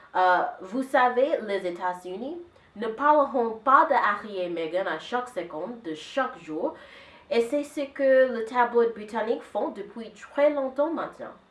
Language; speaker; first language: French; non-native, fluent; English